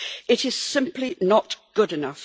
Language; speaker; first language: English; native; English